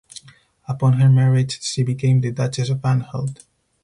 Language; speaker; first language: English; non-native, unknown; Spanish